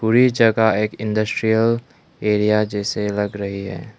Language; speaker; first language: Hindi; non-native, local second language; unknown